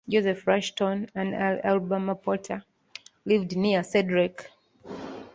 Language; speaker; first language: English; non-native, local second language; Ganda